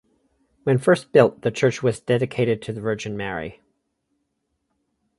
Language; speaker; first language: English; native; English